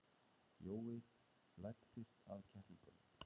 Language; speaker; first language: Icelandic; native; Icelandic